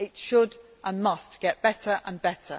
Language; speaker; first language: English; native; English